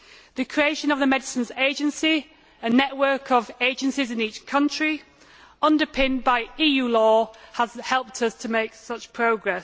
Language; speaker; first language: English; native; English